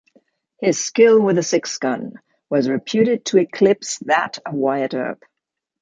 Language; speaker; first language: English; native; English